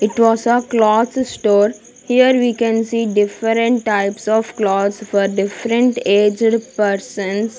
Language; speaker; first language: English; non-native, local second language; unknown